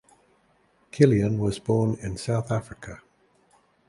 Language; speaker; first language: English; native; English